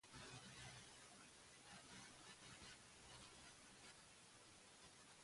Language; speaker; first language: English; native; English